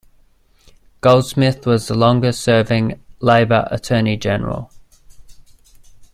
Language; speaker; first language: English; native; English